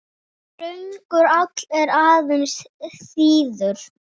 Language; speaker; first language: Icelandic; native; Icelandic